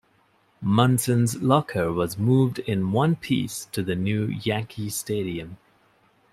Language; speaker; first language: English; non-native, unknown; Divehi